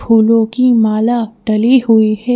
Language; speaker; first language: Hindi; native; Hindi